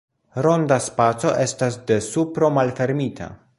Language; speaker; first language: Esperanto; non-native, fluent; Polish